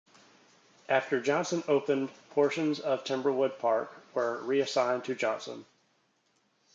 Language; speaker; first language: English; native; English